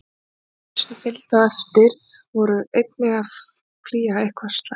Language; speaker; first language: Icelandic; native; Icelandic